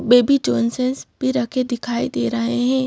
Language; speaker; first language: Hindi; native; Hindi